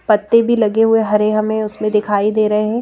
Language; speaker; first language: Hindi; native; Hindi